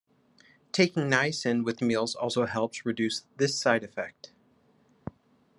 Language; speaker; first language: English; native; English